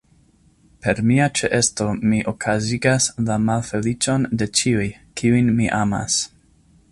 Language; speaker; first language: Esperanto; non-native, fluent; English